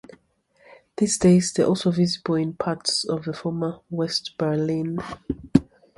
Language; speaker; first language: English; native; English